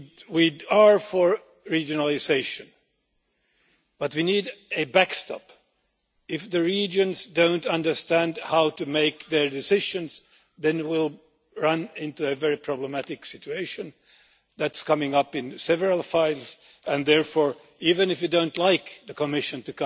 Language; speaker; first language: English; non-native, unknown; Finnish